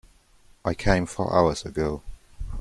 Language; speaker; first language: English; non-native, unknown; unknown